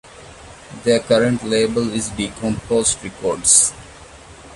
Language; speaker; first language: English; non-native, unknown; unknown